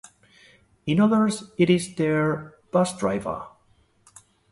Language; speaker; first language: English; non-native, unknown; Galician